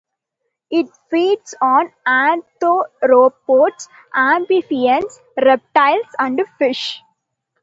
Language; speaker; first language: English; non-native, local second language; Tamil